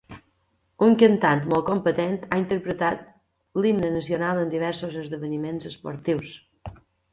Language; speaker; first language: Catalan; native; Catalan